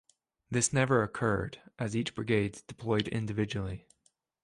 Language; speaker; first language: English; native; English